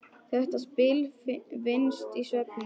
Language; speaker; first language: Icelandic; native; Icelandic